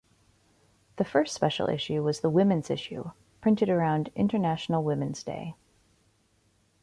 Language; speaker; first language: English; native; English